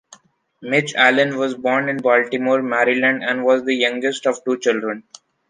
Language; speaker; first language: English; non-native, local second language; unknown